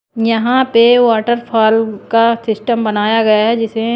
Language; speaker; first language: Hindi; non-native, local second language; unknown